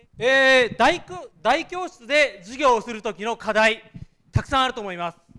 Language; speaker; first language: Japanese; native; Japanese